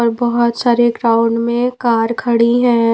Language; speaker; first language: Hindi; non-native, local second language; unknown